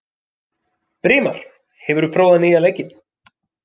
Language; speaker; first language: Icelandic; native; Icelandic